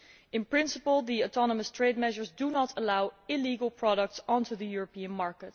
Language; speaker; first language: English; non-native, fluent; Dutch